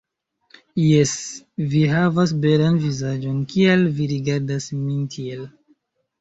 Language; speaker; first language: Esperanto; non-native, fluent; Chinese